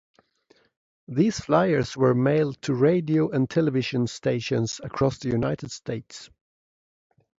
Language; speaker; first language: English; non-native, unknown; Swedish